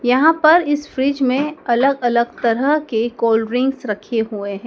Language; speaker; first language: Hindi; native; Hindi